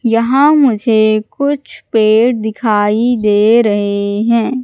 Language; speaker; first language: Hindi; native; Hindi